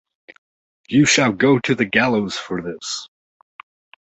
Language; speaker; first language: English; native; English